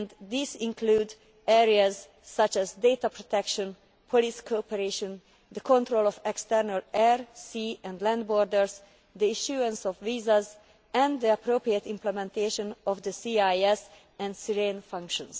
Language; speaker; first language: English; non-native, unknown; Hungarian